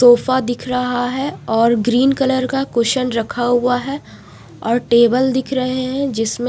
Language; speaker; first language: Hindi; non-native, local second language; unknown